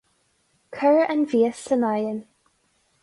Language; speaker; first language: Irish; non-native, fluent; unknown